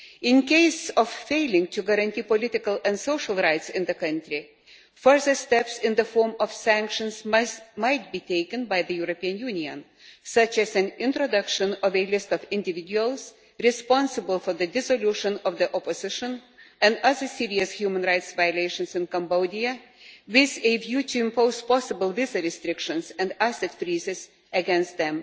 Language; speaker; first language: English; non-native, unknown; Lithuanian